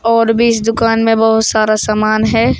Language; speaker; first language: Hindi; native; Hindi